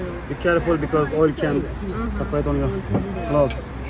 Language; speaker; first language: English; non-native, fluent; Turkish